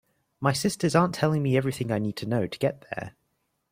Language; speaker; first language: English; native; English